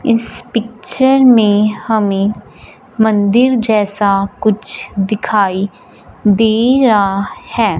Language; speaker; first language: Hindi; non-native, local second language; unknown